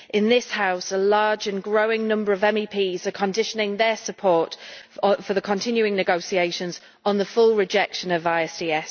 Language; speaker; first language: English; native; English